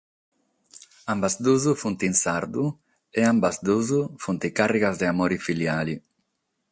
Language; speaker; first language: Sardinian; non-native, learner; Catalan